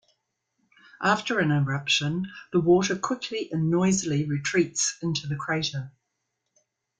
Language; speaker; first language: English; native; English